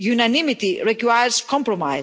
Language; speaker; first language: English; non-native, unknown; Greek